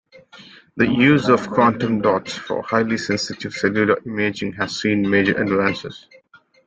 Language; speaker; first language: English; non-native, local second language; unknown